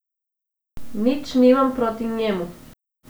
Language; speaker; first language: Slovenian; non-native, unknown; Macedonian